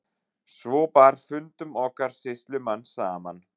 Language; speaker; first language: Icelandic; non-native, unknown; German